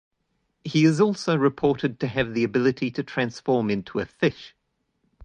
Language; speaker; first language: English; native; English